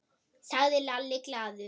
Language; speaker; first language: Icelandic; non-native, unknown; German